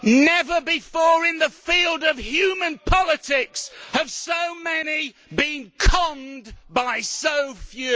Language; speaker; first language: English; native; English